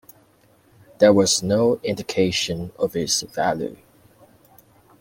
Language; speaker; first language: English; native; English